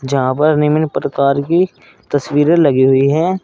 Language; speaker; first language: Hindi; native; Hindi